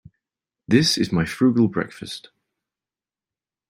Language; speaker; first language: English; native; English